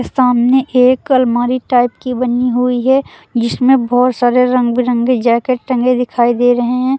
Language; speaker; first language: Hindi; native; Hindi